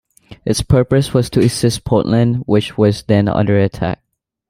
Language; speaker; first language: English; non-native, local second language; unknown